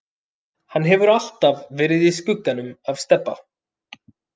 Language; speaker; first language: Icelandic; native; Icelandic